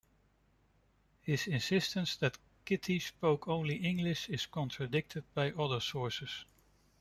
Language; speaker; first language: English; non-native, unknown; Dutch